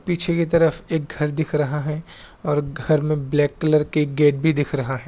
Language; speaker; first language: Hindi; non-native, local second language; Assamese